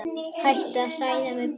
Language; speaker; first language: Icelandic; native; Icelandic